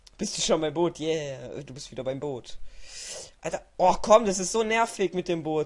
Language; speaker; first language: German; native; German